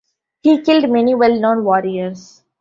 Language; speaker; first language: English; non-native, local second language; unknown